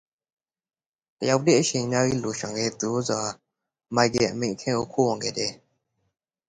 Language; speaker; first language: English; non-native, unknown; Rakhine